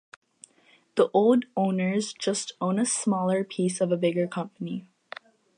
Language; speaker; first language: English; native; English